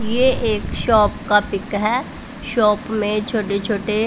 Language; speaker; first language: Hindi; non-native, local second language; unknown